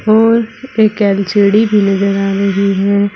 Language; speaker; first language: Hindi; native; Hindi